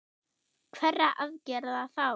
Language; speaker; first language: Icelandic; non-native, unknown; German